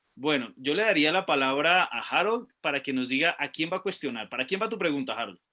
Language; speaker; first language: Spanish; native; Spanish